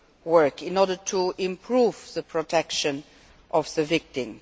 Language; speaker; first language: English; non-native, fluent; Luxembourgish